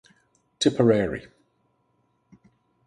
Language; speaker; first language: English; native; English